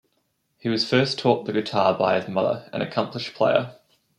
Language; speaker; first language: English; native; English